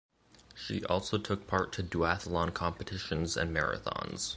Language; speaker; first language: English; native; English